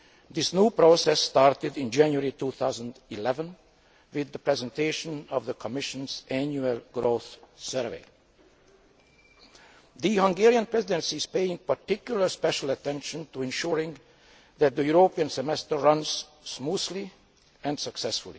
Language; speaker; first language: English; non-native, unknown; Hungarian